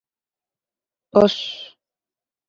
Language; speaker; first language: English; non-native, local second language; Bangla